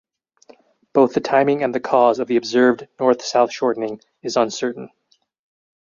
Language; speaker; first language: English; native; English